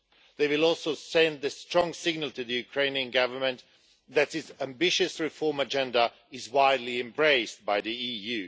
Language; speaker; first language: English; non-native, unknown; Swedish